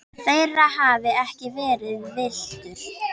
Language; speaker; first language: Icelandic; native; Icelandic